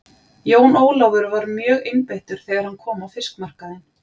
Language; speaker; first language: Icelandic; native; Icelandic